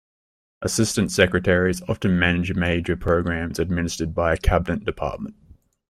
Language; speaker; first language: English; native; English